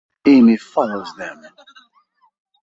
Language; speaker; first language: English; native; English